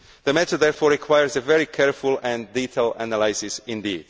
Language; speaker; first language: English; non-native, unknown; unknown